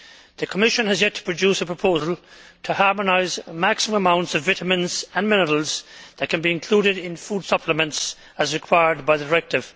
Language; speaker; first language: English; native; English